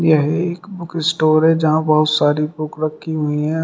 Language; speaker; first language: Hindi; native; Hindi